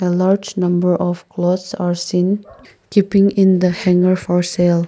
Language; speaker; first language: English; non-native, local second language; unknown